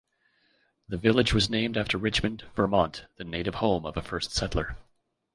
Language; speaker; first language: English; native; English